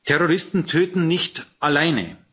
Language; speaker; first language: German; native; German